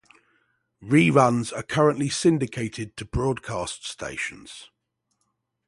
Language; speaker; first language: English; native; English